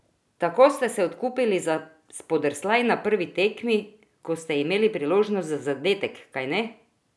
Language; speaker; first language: Slovenian; non-native, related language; Croatian